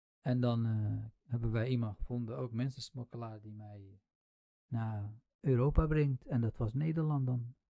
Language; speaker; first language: Dutch; non-native, fluent; Central Kurdish